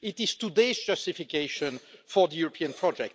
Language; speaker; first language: English; non-native, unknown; French